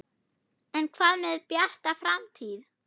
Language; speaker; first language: Icelandic; non-native, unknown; German